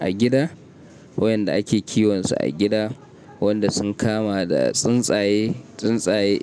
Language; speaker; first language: Hausa; native; Hausa